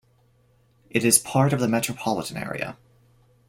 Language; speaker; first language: English; native; English